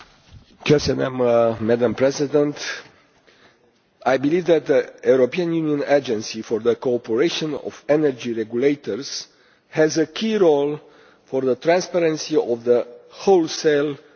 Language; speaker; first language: English; non-native, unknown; Romanian